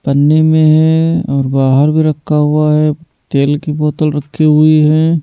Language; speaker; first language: Hindi; native; Hindi